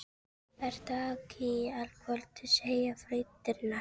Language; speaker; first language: Icelandic; non-native, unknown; Filipino